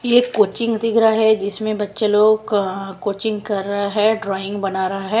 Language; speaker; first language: Hindi; non-native, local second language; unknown